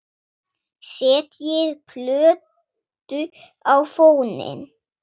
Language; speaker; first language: Icelandic; non-native, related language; Swedish